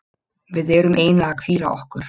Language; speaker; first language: Icelandic; non-native, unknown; Polish